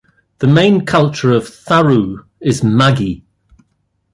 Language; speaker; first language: English; native; English